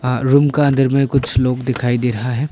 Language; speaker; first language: Hindi; non-native, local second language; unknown